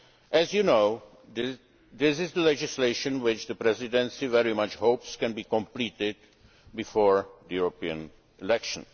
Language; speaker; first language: English; non-native, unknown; Czech